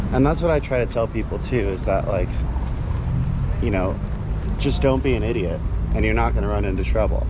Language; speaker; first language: English; native; English